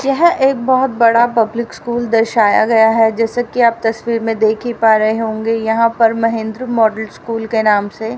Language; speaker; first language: Hindi; native; Hindi